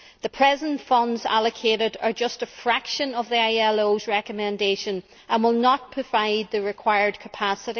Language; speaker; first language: English; native; English